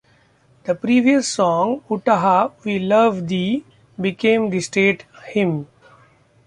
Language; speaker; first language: English; non-native, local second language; Marathi